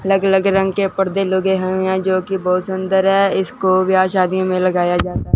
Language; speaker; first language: Hindi; non-native, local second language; Punjabi